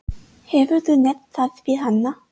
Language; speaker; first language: Icelandic; non-native, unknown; English